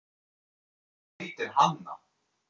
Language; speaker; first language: Icelandic; non-native, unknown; French